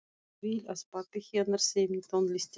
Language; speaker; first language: Icelandic; non-native, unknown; Russian